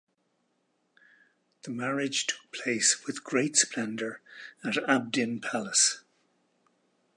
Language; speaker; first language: English; native; English